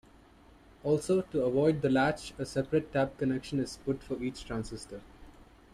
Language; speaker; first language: English; non-native, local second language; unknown